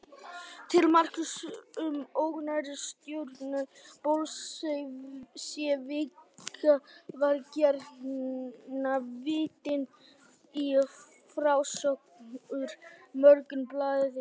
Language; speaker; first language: Icelandic; native; Icelandic